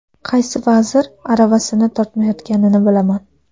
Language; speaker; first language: Uzbek; native; Uzbek